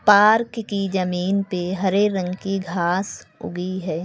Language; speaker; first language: Hindi; native; Hindi